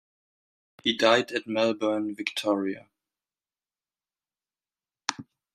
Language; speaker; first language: English; non-native, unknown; German